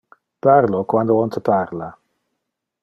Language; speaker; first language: Interlingua; non-native, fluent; Dutch